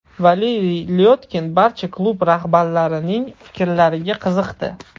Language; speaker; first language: Uzbek; non-native, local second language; Russian